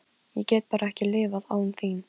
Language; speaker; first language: Icelandic; non-native, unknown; Polish